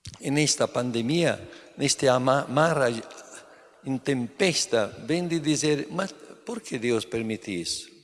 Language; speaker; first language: Portuguese; non-native, fluent; Italian